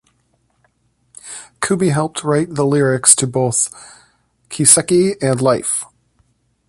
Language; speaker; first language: English; native; English